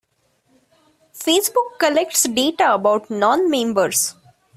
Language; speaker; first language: English; non-native, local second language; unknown